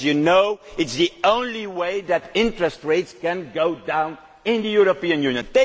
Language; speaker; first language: English; non-native, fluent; Dutch